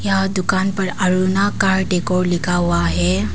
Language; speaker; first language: Hindi; non-native, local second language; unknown